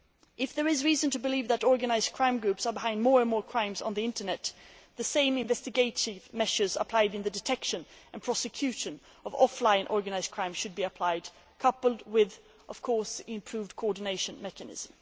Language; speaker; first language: English; non-native, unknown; Swedish